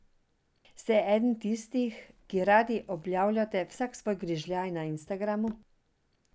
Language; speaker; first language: Slovenian; non-native, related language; Serbian